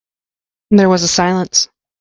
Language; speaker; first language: English; native; English